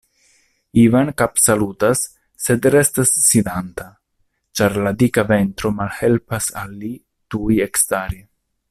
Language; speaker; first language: Esperanto; non-native, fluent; Italian